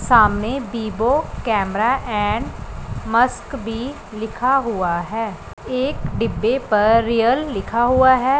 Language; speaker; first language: Hindi; non-native, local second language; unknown